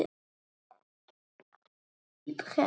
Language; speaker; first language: Icelandic; non-native, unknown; Polish